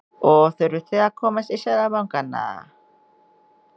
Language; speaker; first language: Icelandic; non-native, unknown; Indonesian